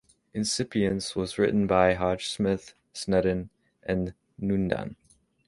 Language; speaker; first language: English; native; English